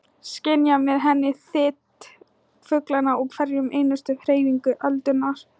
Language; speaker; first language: Icelandic; non-native, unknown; Thai